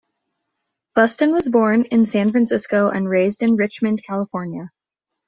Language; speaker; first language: English; native; English